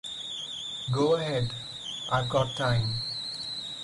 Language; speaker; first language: English; non-native, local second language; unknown